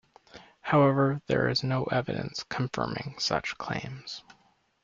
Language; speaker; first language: English; native; English